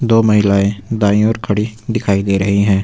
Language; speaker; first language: Hindi; native; Hindi